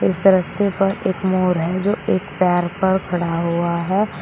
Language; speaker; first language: Hindi; native; Hindi